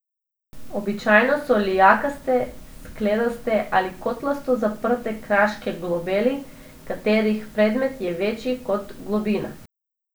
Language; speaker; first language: Slovenian; non-native, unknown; Macedonian